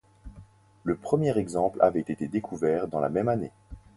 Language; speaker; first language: French; native; French